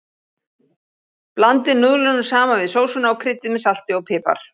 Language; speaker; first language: Icelandic; native; Icelandic